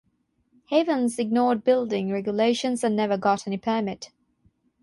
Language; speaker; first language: English; non-native, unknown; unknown